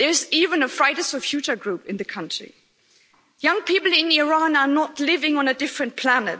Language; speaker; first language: English; non-native, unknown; German